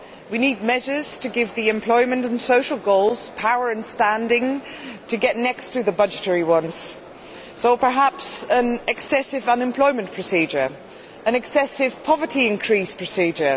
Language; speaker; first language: English; non-native, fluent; Dutch